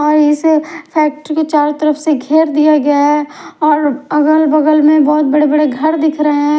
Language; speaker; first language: Hindi; non-native, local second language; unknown